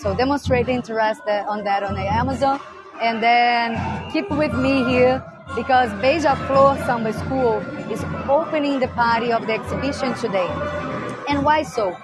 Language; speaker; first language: English; non-native, fluent; Portuguese